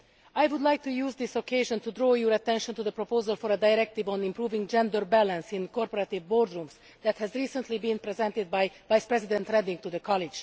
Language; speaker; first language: English; non-native, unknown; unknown